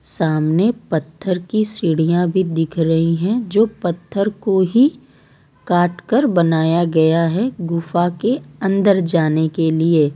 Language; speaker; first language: Hindi; non-native, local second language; Gujarati